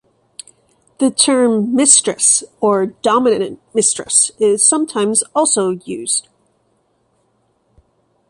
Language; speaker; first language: English; non-native, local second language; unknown